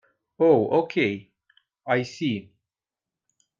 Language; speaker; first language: English; native; English